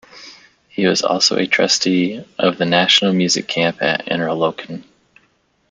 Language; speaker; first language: English; native; English